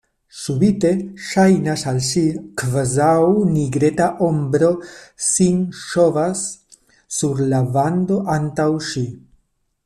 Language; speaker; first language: Esperanto; non-native, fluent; Spanish